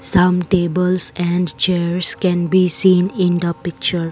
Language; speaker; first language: English; non-native, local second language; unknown